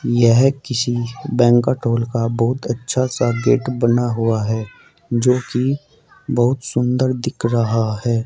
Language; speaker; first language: Hindi; native; Hindi